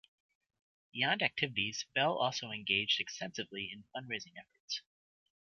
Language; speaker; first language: English; native; English